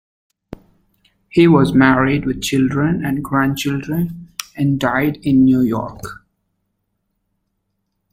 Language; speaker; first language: English; native; English